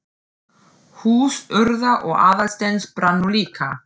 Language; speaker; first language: Icelandic; non-native, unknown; German